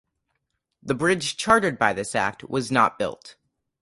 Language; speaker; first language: English; native; English